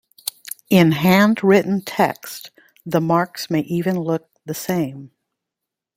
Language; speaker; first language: English; native; English